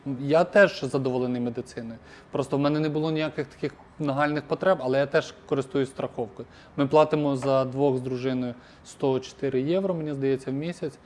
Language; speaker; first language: Ukrainian; native; Ukrainian